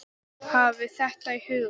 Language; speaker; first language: Icelandic; non-native, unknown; English